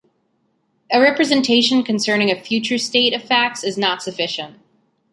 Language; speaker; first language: English; native; English